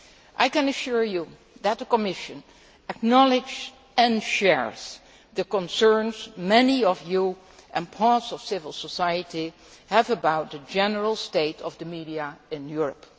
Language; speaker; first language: English; non-native, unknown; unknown